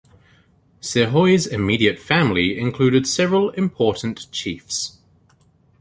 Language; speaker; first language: English; native; English